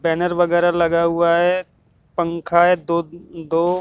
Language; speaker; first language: Hindi; native; Hindi